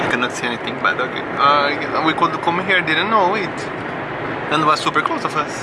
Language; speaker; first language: English; non-native, learner; Portuguese